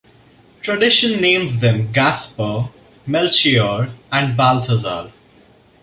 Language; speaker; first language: English; non-native, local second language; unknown